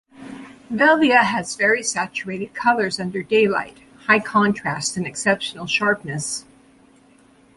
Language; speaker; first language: English; native; English